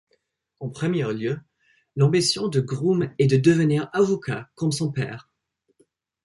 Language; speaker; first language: French; non-native, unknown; English